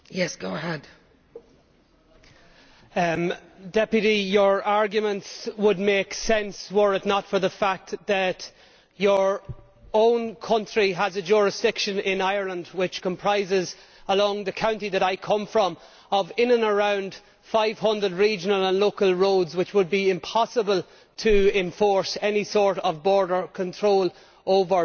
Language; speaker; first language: English; native; English